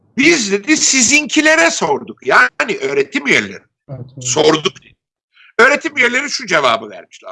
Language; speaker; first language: Turkish; native; Turkish